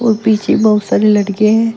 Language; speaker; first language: Hindi; native; Hindi